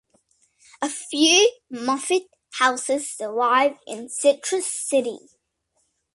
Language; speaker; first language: English; native; English